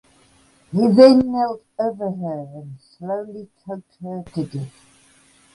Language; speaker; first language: English; native; English